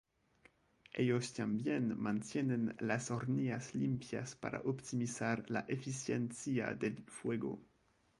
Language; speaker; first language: Spanish; non-native, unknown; French